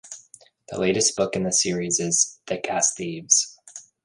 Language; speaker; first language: English; native; English